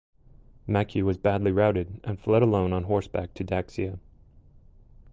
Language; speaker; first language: English; native; English